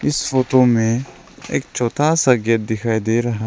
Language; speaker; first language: Hindi; non-native, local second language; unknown